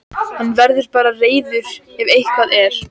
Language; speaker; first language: Icelandic; native; Icelandic